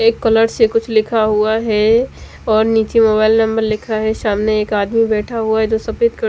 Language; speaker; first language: Hindi; non-native, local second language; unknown